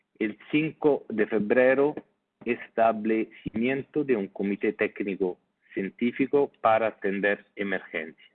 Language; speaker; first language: Spanish; non-native, fluent; Italian